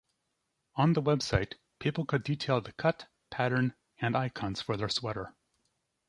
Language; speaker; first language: English; native; English